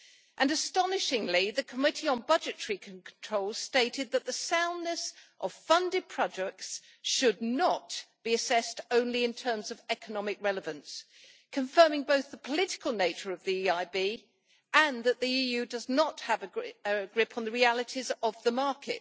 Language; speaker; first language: English; native; English